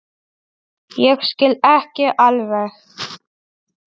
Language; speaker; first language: Icelandic; non-native, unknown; Polish